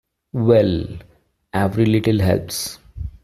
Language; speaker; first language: English; non-native, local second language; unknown